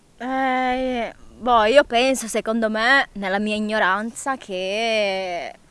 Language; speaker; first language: Italian; non-native, fluent; Portuguese